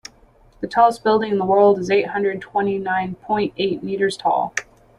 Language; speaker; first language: English; native; English